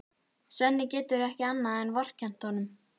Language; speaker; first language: Icelandic; native; Icelandic